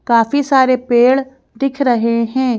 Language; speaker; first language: Hindi; native; Hindi